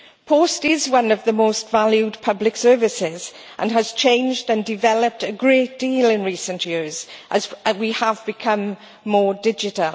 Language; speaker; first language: English; native; English